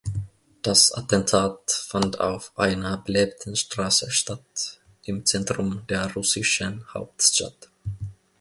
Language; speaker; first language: German; non-native, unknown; Finnish